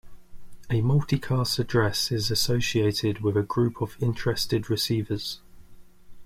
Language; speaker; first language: English; native; English